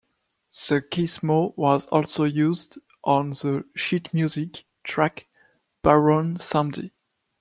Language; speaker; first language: English; non-native, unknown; French